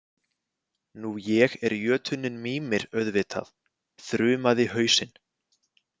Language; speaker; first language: Icelandic; native; Icelandic